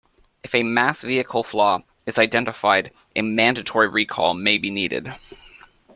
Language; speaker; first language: English; native; English